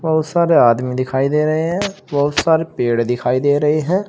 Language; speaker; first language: Hindi; native; Hindi